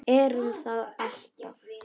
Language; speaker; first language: Icelandic; non-native, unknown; Polish